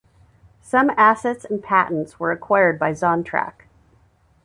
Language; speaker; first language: English; native; English